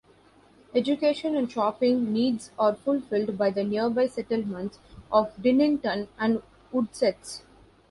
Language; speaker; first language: English; non-native, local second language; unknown